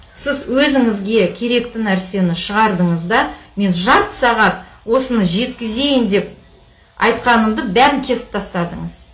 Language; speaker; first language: Kazakh; non-native, local second language; Russian